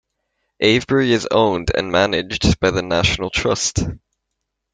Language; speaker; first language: English; native; English